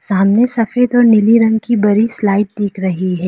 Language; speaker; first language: Hindi; non-native, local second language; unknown